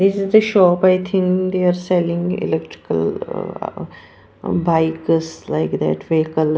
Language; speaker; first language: English; non-native, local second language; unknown